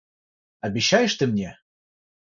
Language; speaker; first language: Russian; non-native, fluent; Georgian